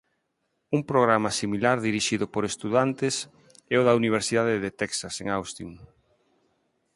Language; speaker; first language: Galician; non-native, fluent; Spanish